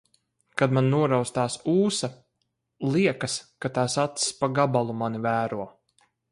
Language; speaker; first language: Latvian; native; Latvian